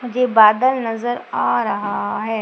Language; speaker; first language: Hindi; native; Hindi